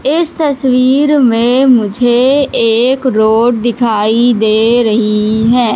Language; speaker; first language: Hindi; native; Hindi